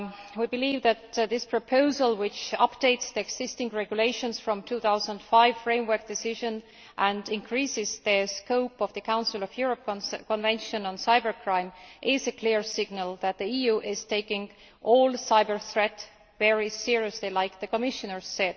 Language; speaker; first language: English; non-native, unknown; Estonian